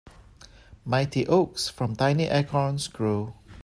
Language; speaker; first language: English; non-native, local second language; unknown